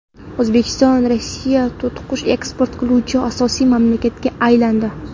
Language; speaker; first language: Uzbek; non-native, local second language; Kara-Kalpak